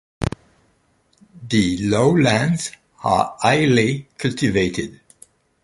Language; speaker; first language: English; non-native, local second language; French